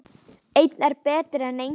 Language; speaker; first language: Icelandic; native; Icelandic